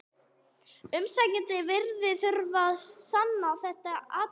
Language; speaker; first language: Icelandic; non-native, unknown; English